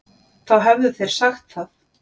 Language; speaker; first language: Icelandic; native; Icelandic